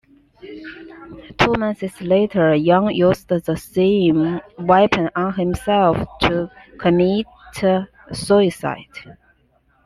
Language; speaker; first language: English; non-native, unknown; Chinese